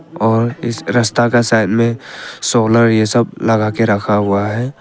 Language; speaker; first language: Hindi; early bilingual, other home language; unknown